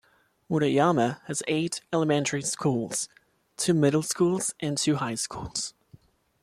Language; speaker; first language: English; non-native, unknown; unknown